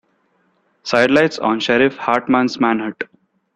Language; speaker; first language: English; non-native, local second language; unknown